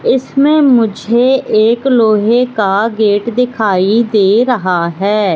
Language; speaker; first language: Hindi; native; Hindi